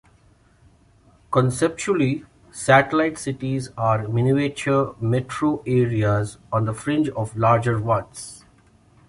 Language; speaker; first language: English; non-native, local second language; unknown